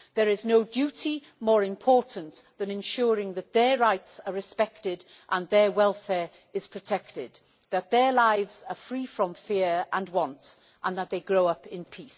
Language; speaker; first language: English; native; English